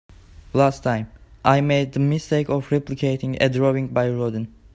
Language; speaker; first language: English; non-native, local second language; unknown